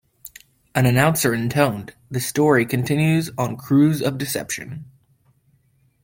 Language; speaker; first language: English; native; English